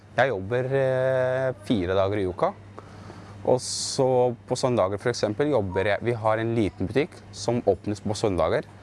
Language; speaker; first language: Norwegian; non-native, learner; Arabic